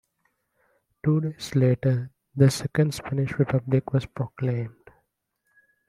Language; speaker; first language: English; non-native, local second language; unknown